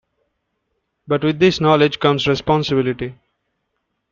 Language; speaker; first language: English; non-native, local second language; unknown